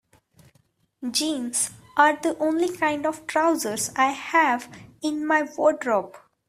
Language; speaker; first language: English; non-native, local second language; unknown